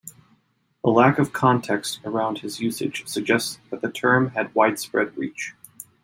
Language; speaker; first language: English; native; English